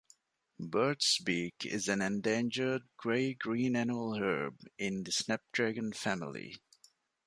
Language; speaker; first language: English; non-native, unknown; Divehi